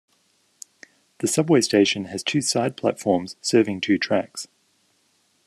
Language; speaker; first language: English; native; English